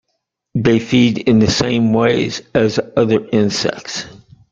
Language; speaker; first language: English; native; English